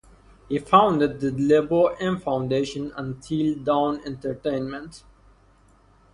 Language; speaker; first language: English; non-native, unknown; Persian